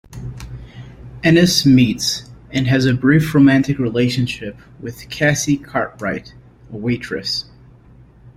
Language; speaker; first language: English; native; English